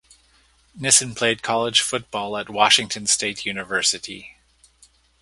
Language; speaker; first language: English; native; English